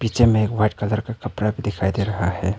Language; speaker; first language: Hindi; non-native, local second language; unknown